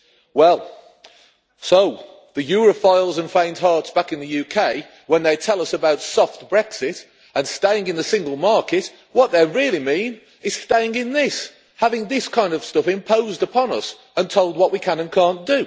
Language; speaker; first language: English; native; English